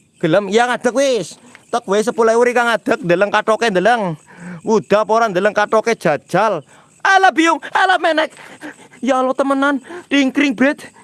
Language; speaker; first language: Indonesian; non-native, local second language; Javanese